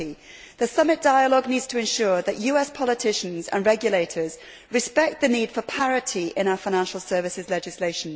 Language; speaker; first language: English; native; English